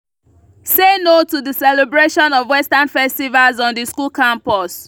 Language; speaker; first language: English; non-native, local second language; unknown